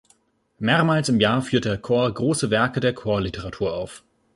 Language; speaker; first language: German; native; German